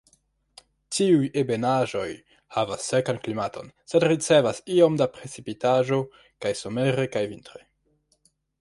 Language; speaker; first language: Esperanto; non-native, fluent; French